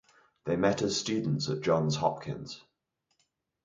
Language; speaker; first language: English; native; English